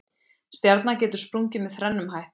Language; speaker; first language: Icelandic; native; Icelandic